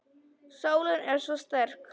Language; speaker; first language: Icelandic; non-native, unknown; Polish